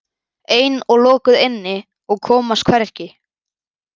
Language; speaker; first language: Icelandic; native; Icelandic